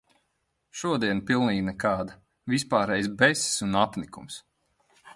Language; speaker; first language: Latvian; non-native, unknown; Lithuanian